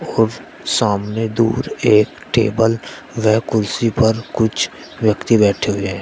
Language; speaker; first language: Hindi; native; Hindi